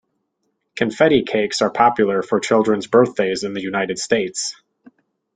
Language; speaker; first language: English; native; English